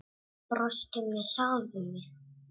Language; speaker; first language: Icelandic; non-native, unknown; Czech